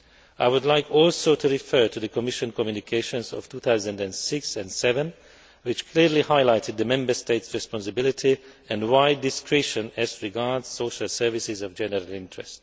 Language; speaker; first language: English; non-native, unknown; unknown